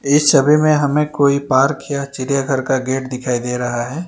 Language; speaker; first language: Hindi; non-native, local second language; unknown